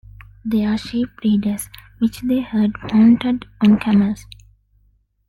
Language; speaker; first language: English; non-native, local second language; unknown